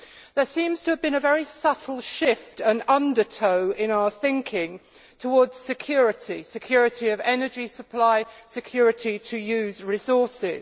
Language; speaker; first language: English; native; English